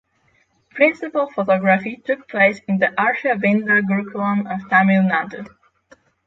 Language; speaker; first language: English; non-native, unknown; Polish